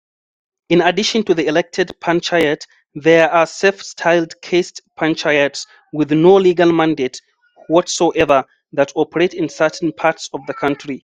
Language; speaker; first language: English; non-native, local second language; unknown